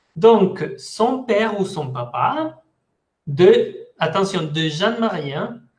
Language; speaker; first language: French; non-native, fluent; Spanish